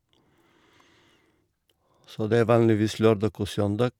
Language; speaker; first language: Norwegian; non-native, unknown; Bulgarian